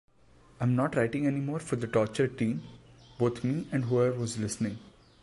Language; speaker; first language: English; non-native, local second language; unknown